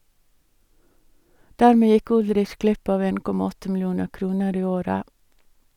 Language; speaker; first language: Norwegian; native; Norwegian